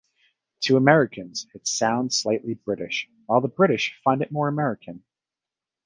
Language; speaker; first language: English; native; English